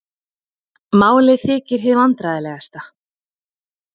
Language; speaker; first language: Icelandic; native; Icelandic